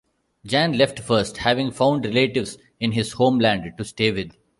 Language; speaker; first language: English; non-native, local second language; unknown